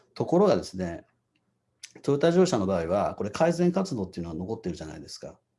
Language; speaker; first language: Japanese; native; Japanese